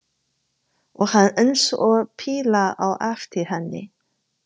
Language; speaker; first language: Icelandic; non-native, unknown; Chinese